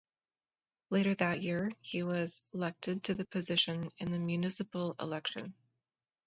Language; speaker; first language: English; native; English